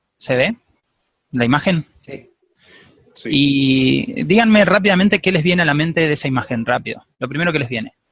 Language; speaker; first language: Spanish; native; Spanish